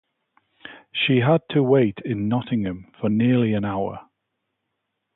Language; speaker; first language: English; native; English